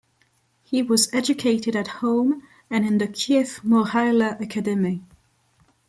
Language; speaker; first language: English; non-native, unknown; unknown